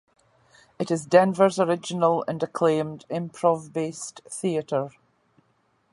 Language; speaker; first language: English; native; English